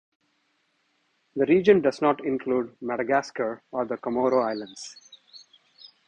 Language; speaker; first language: English; non-native, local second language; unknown